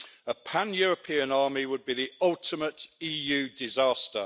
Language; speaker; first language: English; native; English